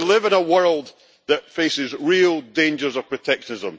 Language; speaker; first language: English; native; English